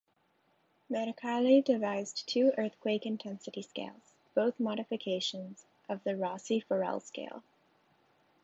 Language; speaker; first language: English; non-native, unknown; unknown